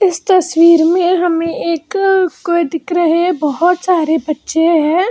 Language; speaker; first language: Hindi; non-native, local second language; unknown